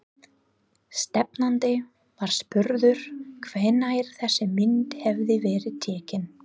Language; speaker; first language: Icelandic; non-native, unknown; English